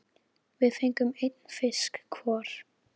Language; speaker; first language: Icelandic; native; Icelandic